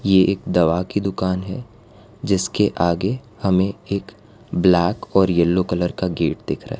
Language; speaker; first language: Hindi; non-native, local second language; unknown